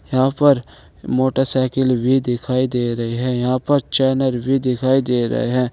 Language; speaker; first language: Hindi; native; Hindi